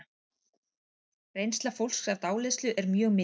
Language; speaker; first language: Icelandic; native; Icelandic